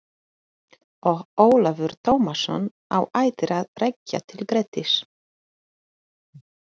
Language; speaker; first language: Icelandic; non-native, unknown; Polish